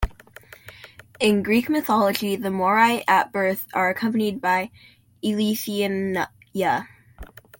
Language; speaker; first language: English; native; English